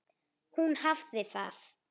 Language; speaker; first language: Icelandic; native; Icelandic